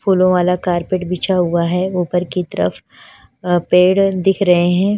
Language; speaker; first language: Hindi; non-native, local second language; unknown